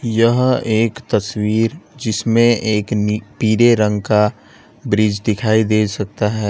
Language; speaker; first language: Hindi; non-native, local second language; Gujarati